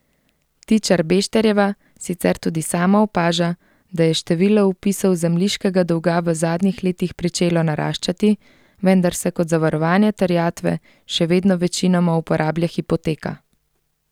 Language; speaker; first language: Slovenian; native; Slovenian